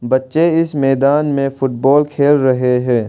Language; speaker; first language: Hindi; non-native, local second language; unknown